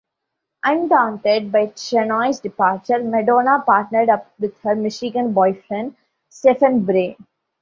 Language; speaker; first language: English; non-native, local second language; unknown